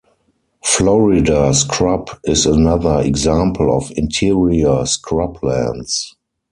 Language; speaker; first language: English; non-native, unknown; German